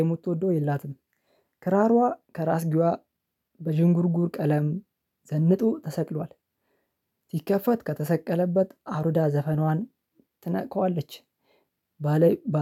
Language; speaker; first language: Amharic; non-native, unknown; Oromo